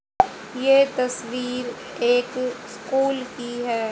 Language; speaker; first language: Hindi; native; Hindi